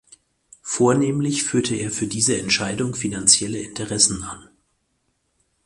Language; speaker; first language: German; native; German